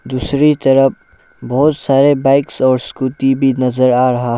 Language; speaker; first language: Hindi; non-native, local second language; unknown